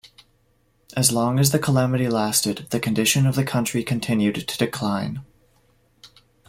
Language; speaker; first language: English; native; English